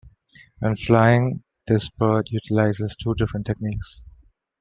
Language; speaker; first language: English; non-native, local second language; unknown